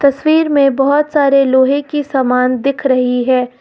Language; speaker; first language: Hindi; native; Hindi